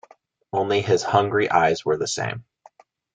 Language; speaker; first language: English; native; English